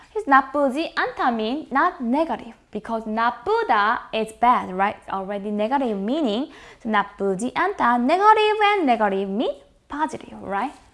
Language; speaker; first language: English; non-native, fluent; Korean